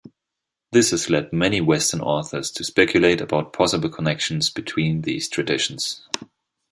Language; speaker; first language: English; non-native, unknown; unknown